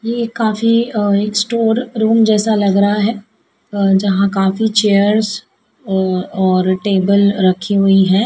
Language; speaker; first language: Hindi; native; Hindi